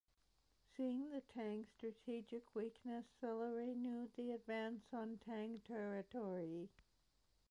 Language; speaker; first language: English; native; English